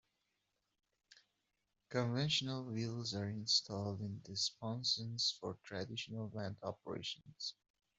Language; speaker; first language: English; native; English